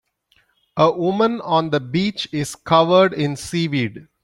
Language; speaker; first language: English; non-native, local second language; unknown